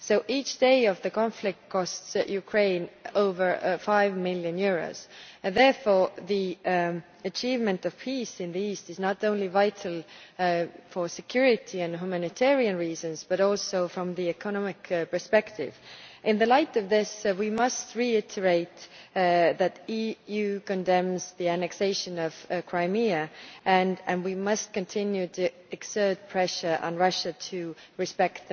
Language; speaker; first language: English; non-native, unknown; Estonian